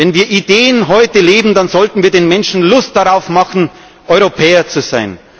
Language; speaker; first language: German; native; German